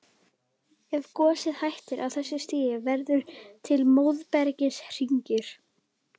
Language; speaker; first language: Icelandic; native; Icelandic